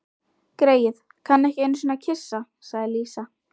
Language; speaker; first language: Icelandic; native; Icelandic